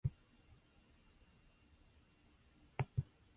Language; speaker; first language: English; non-native, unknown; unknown